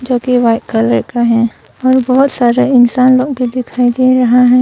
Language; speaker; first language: Hindi; non-native, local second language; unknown